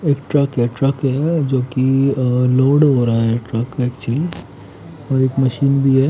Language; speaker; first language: Hindi; native; Hindi